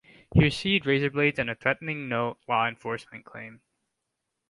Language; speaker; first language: English; native; English